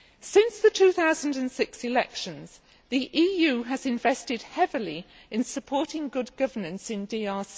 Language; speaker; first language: English; native; English